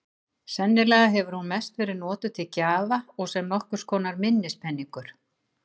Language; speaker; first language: Icelandic; native; Icelandic